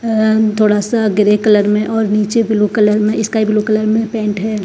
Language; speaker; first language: Hindi; non-native, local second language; Punjabi